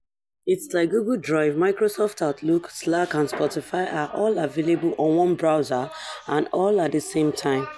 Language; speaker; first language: English; non-native, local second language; Yoruba